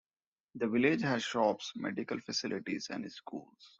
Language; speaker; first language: English; non-native, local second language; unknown